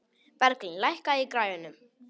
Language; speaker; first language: Icelandic; non-native, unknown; Polish